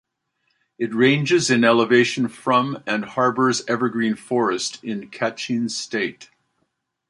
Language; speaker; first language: English; native; English